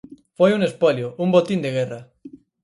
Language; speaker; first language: Galician; native; Galician